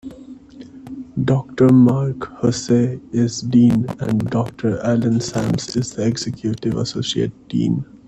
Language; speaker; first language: English; non-native, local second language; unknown